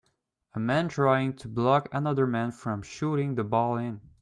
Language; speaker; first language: English; native; English